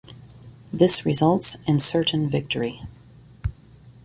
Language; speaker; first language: English; native; English